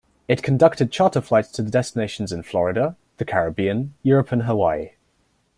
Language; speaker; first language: English; native; English